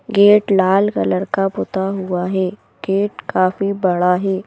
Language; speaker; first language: Hindi; native; Hindi